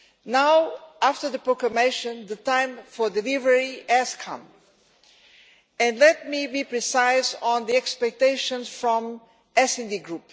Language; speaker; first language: English; non-native, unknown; Portuguese